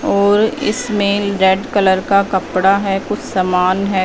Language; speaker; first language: Hindi; non-native, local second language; Punjabi